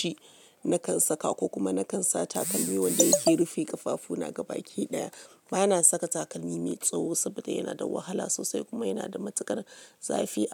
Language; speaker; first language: Hausa; non-native, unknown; Yoruba